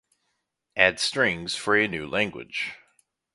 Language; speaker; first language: English; native; English